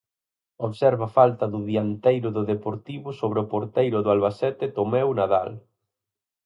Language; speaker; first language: Galician; native; Galician